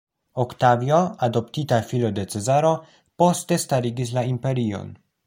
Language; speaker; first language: Esperanto; non-native, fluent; Polish